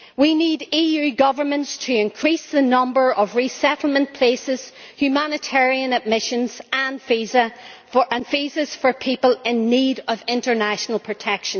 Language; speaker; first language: English; native; English